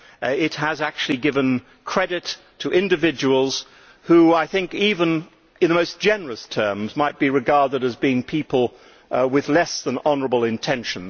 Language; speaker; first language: English; native; English